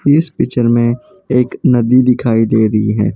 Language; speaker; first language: Hindi; non-native, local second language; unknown